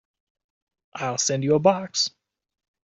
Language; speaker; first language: English; native; English